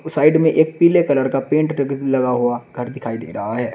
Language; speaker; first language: Hindi; native; Hindi